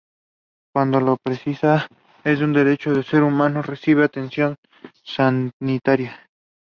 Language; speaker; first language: English; non-native, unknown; Spanish